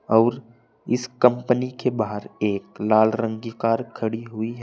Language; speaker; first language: Hindi; native; Hindi